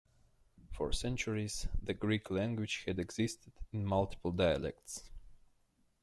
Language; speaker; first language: English; non-native, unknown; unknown